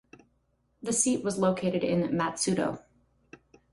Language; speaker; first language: English; native; English